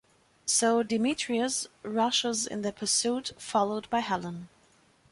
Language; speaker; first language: English; non-native, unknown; German